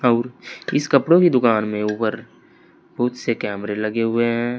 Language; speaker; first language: Hindi; native; Hindi